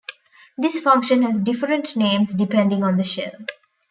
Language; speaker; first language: English; non-native, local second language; Tamil